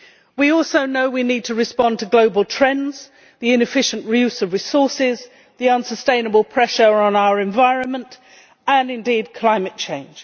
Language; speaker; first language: English; native; English